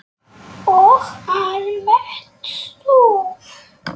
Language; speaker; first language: Icelandic; non-native, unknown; Polish